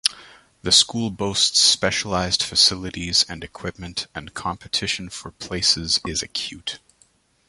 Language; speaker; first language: English; native; English